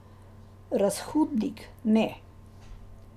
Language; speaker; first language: Slovenian; native; Slovenian